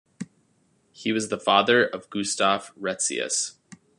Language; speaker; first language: English; native; English